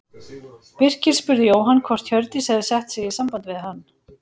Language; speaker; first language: Icelandic; native; Icelandic